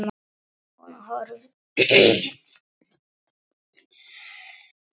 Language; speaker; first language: Icelandic; non-native, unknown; Polish